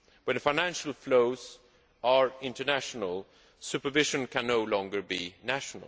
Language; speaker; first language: English; non-native, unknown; Swedish